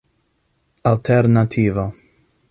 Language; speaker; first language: Esperanto; non-native, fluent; English